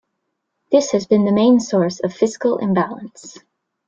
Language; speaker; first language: English; native; English